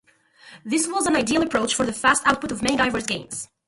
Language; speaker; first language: English; non-native, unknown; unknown